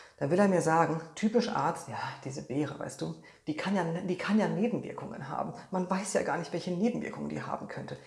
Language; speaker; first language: German; non-native, fluent; Polish